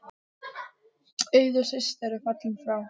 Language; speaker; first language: Icelandic; non-native, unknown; English